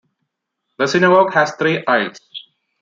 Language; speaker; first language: English; non-native, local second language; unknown